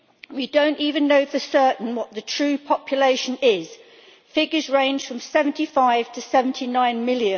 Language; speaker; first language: English; native; English